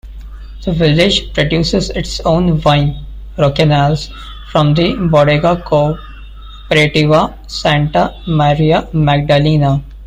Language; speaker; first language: English; non-native, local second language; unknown